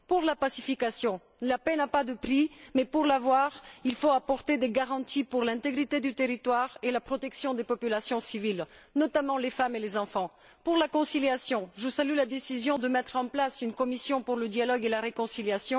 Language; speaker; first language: French; non-native, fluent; Bulgarian